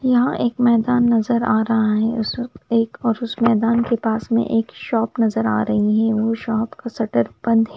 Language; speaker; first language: Hindi; non-native, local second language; Punjabi